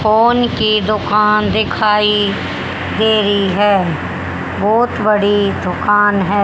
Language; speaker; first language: Hindi; native; Hindi